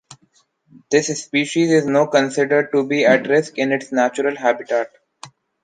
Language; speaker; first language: English; non-native, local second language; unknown